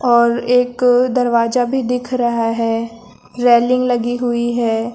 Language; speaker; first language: Hindi; native; Hindi